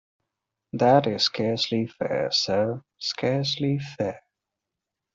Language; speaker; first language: English; non-native, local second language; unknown